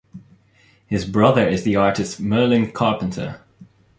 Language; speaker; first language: English; non-native, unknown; Dutch